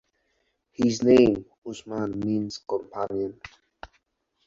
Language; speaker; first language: English; non-native, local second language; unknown